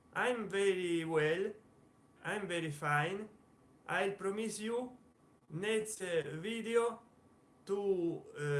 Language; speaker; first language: English; non-native, learner; Italian